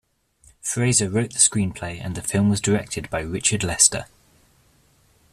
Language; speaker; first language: English; native; English